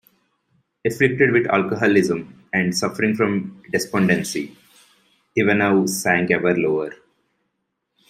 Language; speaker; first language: English; non-native, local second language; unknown